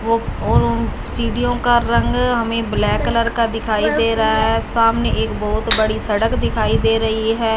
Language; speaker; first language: Hindi; non-native, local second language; Punjabi